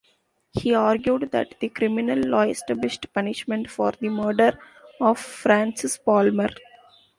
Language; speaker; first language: English; non-native, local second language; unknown